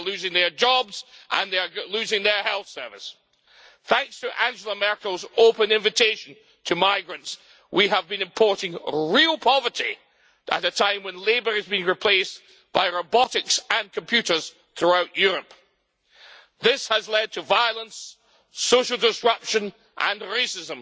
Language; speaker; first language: English; native; English